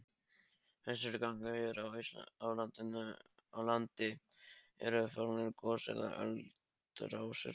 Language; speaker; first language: Icelandic; non-native, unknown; Polish